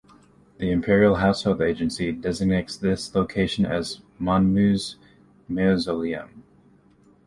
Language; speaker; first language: English; native; English